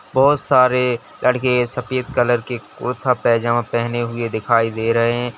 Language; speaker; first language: Hindi; native; Hindi